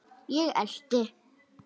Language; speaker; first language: Icelandic; native; Icelandic